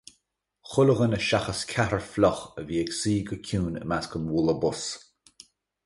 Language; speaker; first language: Irish; native; Irish